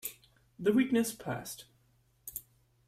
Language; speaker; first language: English; non-native, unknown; German